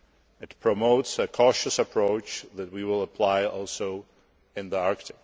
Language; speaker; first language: English; non-native, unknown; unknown